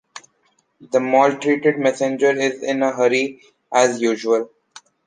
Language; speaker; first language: English; non-native, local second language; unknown